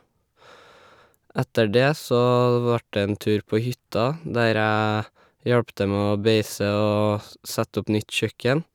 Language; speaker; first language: Norwegian; native; Norwegian